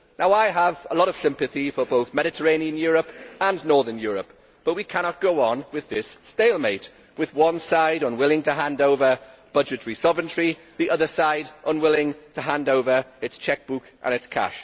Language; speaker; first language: English; native; English